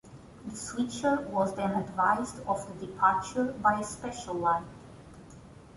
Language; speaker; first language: English; non-native, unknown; Portuguese